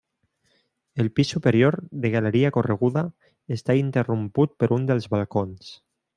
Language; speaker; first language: Catalan; non-native, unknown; Spanish